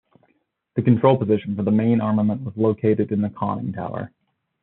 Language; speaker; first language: English; native; English